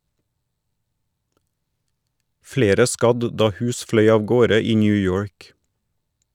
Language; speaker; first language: Norwegian; native; Norwegian